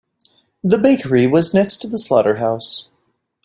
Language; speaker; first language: English; native; English